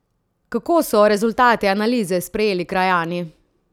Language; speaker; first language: Slovenian; native; Slovenian